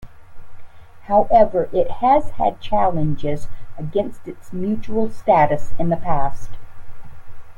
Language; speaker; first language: English; native; English